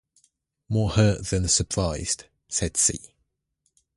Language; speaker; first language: English; native; English